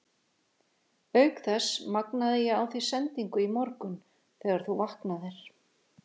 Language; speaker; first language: Icelandic; native; Icelandic